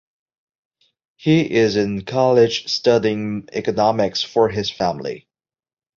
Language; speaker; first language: English; non-native, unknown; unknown